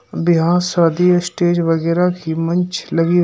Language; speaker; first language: Hindi; native; Hindi